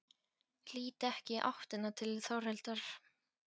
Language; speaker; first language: Icelandic; non-native, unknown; Polish